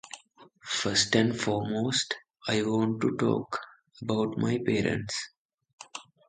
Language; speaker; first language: English; non-native, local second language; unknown